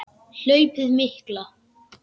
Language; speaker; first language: Icelandic; native; Icelandic